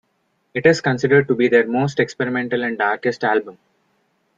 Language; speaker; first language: English; non-native, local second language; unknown